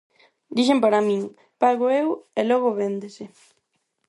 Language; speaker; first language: Galician; non-native, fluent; Spanish